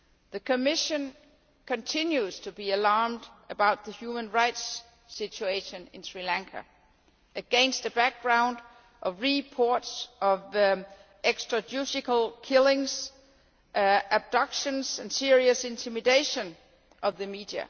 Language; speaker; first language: English; non-native, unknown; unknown